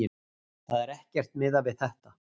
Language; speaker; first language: Icelandic; native; Icelandic